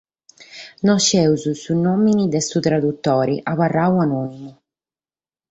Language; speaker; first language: Sardinian; native; Sardinian